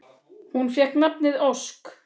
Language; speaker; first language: Icelandic; native; Icelandic